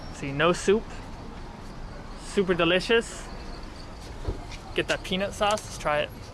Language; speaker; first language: English; native; English